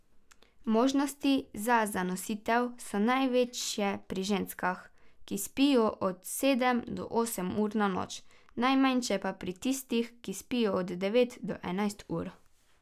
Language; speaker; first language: Slovenian; native; Slovenian